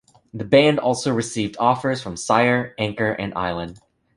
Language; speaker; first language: English; native; English